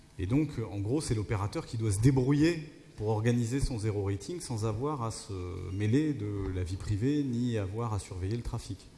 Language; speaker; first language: French; native; French